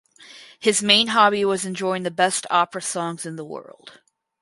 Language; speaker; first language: English; native; English